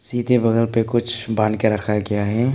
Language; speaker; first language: Hindi; non-native, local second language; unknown